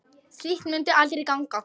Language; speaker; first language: Icelandic; non-native, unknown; Polish